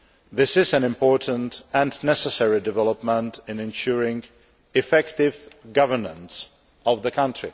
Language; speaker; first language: English; non-native, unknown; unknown